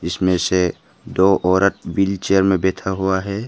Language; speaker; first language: Hindi; non-native, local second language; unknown